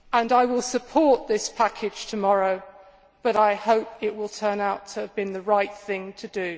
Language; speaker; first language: English; native; English